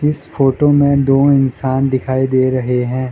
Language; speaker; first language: Hindi; non-native, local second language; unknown